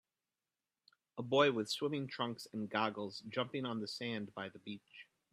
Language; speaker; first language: English; native; English